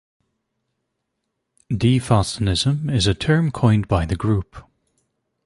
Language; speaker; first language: English; native; English